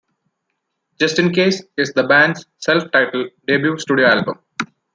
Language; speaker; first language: English; non-native, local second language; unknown